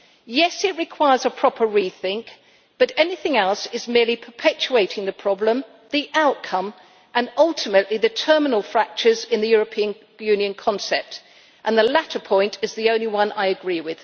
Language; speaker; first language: English; native; English